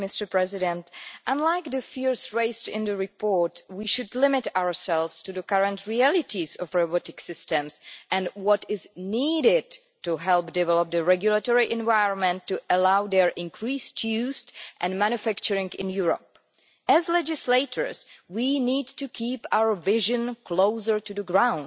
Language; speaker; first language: English; non-native, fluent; Czech